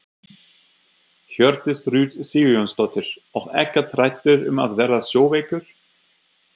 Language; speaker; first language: Icelandic; non-native, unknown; German